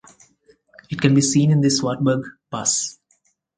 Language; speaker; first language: English; non-native, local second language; Telugu